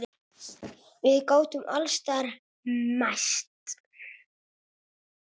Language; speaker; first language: Icelandic; non-native, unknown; Italian